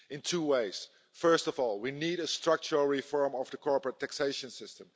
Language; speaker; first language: English; non-native, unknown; Dutch